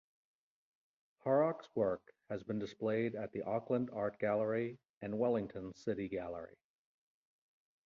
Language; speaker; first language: English; native; English